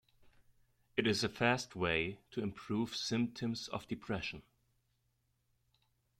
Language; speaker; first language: English; non-native, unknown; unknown